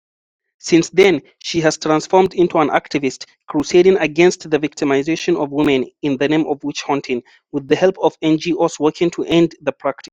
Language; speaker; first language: English; non-native, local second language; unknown